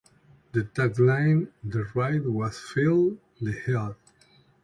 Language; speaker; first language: English; non-native, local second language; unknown